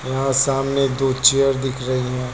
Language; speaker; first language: Hindi; native; Hindi